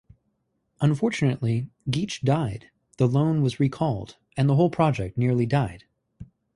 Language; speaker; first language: English; native; English